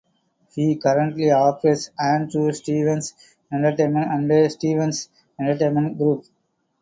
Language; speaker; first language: English; non-native, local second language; Tamil